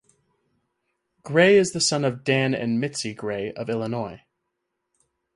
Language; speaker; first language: English; native; English